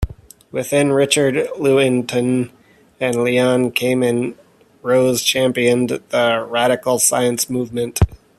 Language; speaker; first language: English; native; English